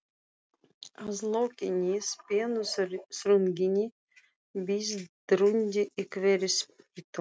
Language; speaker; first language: Icelandic; non-native, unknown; Russian